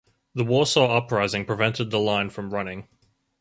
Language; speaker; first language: English; native; English